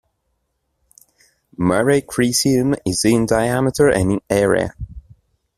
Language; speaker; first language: English; non-native, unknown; Italian